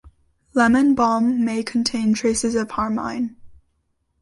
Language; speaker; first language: English; native; English